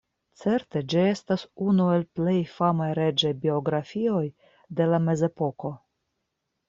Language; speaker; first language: Esperanto; non-native, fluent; Russian